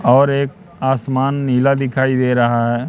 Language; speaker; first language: Hindi; native; Hindi